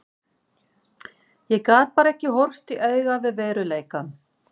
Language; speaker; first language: Icelandic; non-native, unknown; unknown